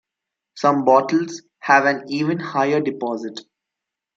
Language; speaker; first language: English; non-native, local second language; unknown